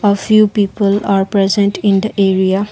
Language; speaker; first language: English; non-native, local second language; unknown